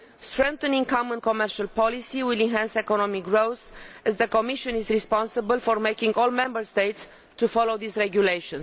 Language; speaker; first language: English; non-native, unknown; Romanian